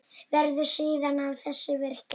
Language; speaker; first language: Icelandic; non-native, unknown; Polish